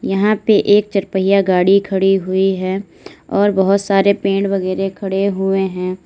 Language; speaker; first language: Hindi; native; Hindi